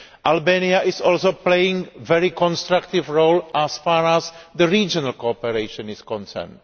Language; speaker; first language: English; non-native, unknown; Greek